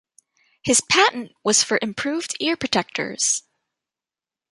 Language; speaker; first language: English; native; English